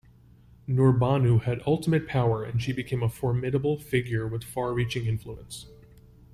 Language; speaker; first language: English; native; English